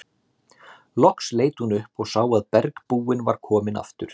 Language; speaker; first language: Icelandic; native; Icelandic